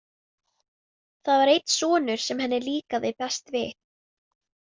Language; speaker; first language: Icelandic; non-native, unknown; Vietnamese